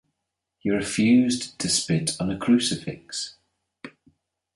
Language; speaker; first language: English; native; English